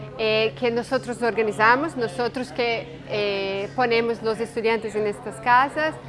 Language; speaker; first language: Spanish; non-native, related language; Portuguese